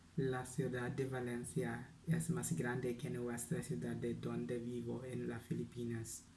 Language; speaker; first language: Spanish; non-native, learner; Filipino